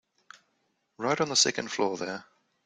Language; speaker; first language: English; native; English